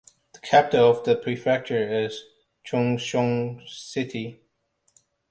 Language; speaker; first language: English; non-native, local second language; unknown